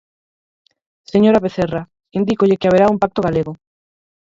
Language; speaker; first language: Galician; native; Galician